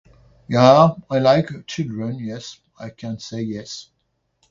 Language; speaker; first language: English; non-native, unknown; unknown